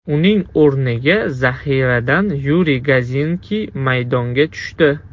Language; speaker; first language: Uzbek; non-native, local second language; Russian